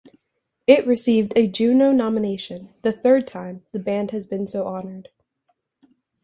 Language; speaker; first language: English; native; English